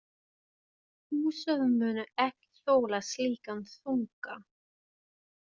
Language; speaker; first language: Icelandic; non-native, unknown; German